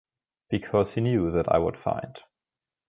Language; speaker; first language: English; non-native, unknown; German